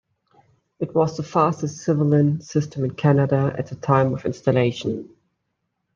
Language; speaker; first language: English; native; English